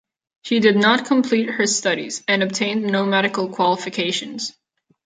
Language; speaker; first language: English; non-native, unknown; Catalan